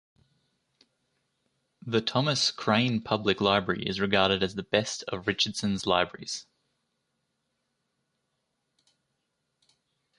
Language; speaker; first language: English; native; English